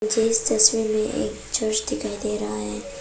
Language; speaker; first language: Hindi; non-native, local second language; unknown